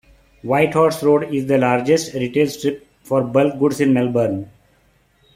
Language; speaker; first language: English; non-native, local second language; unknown